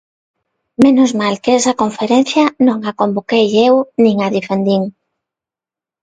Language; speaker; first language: Galician; non-native, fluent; Spanish